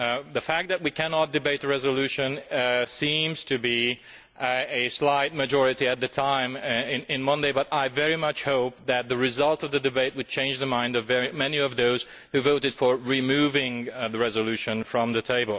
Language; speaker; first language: English; non-native, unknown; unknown